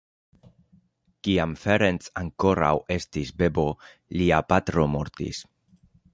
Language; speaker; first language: Esperanto; non-native, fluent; Spanish